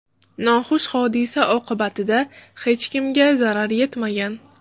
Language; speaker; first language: Uzbek; non-native, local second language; Russian